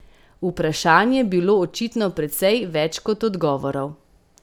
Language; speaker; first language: Slovenian; native; Slovenian